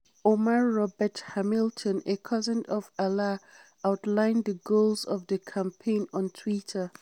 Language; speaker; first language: English; non-native, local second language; Hausa